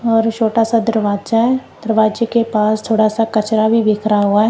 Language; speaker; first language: Hindi; non-native, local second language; Punjabi